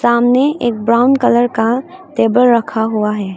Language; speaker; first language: Hindi; early bilingual, other home language; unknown